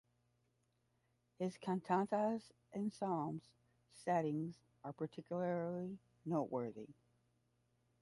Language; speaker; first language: English; native; English